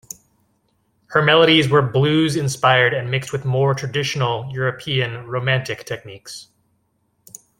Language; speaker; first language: English; native; English